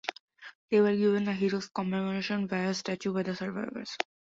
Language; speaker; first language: English; non-native, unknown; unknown